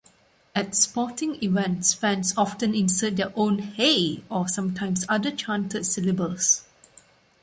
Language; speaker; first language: English; non-native, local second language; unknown